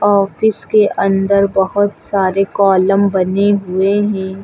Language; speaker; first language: Hindi; native; Hindi